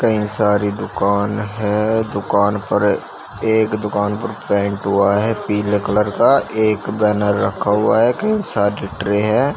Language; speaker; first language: Hindi; native; Hindi